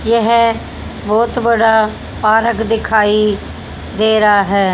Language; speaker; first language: Hindi; native; Hindi